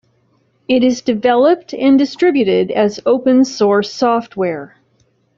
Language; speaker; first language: English; native; English